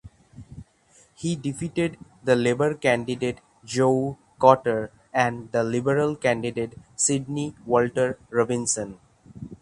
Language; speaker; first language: English; non-native, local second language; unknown